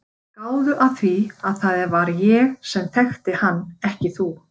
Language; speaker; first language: Icelandic; native; Icelandic